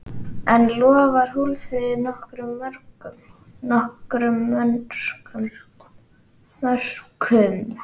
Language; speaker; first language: Icelandic; native; Icelandic